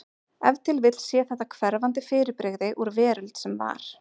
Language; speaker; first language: Icelandic; native; Icelandic